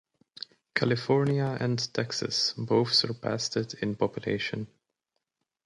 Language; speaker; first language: English; native; English